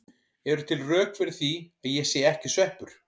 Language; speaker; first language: Icelandic; native; Icelandic